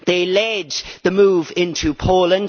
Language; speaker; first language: English; native; English